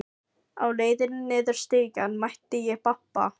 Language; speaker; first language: Icelandic; non-native, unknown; Filipino